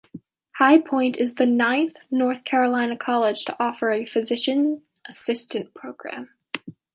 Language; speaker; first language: English; native; English